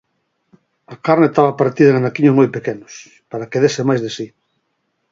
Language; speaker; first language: Galician; native; Galician